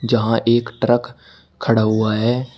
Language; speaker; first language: Hindi; native; Hindi